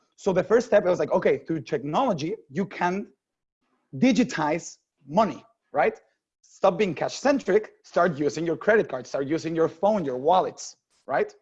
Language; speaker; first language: English; non-native, fluent; Spanish